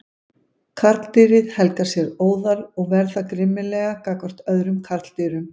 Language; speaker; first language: Icelandic; native; Icelandic